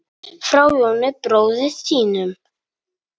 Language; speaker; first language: Icelandic; non-native, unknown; Polish